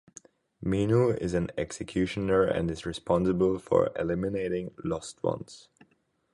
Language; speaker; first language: English; non-native, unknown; German